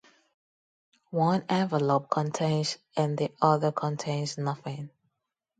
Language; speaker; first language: English; non-native, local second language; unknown